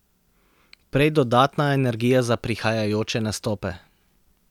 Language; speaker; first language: Slovenian; native; Slovenian